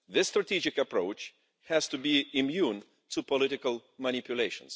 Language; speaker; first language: English; non-native, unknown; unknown